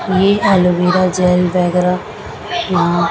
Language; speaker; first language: Hindi; non-native, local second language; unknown